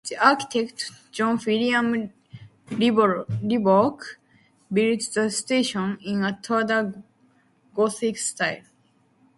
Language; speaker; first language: English; non-native, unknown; Japanese